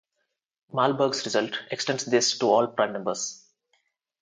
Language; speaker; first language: English; non-native, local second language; Telugu